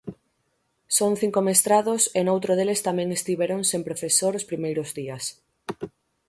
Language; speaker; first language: Galician; native; Galician